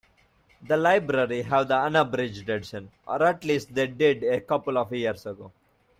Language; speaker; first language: English; non-native, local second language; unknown